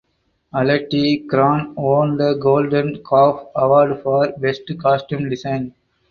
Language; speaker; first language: English; non-native, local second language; Tamil